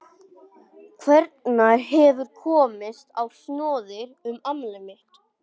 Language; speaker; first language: Icelandic; non-native, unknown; English